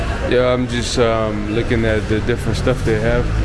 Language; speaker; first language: English; native; English